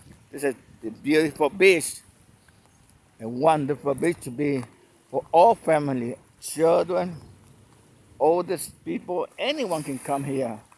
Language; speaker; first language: English; non-native, fluent; Spanish